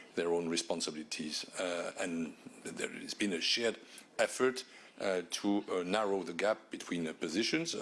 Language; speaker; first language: English; non-native, fluent; French